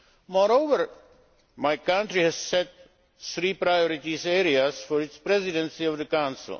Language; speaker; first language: English; native; English